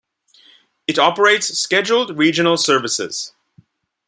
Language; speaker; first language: English; non-native, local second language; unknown